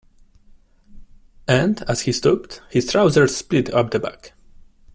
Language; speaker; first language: English; non-native, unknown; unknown